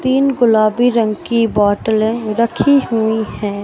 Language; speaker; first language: Hindi; native; Hindi